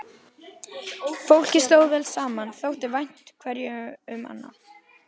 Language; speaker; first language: Icelandic; native; Icelandic